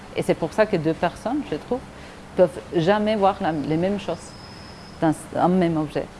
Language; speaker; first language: French; non-native, fluent; Spanish